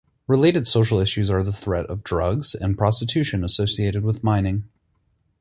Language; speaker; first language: English; native; English